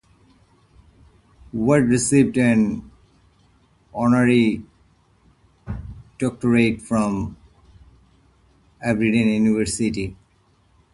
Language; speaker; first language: English; non-native, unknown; Bangla